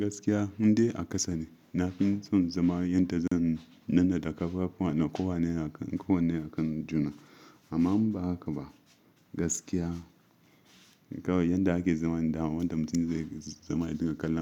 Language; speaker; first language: Hausa; non-native, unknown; Yoruba